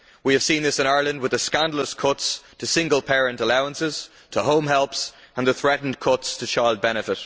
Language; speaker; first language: English; native; English